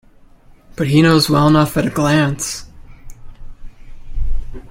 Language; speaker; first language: English; native; English